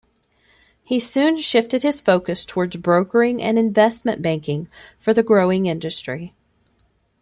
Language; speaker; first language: English; native; English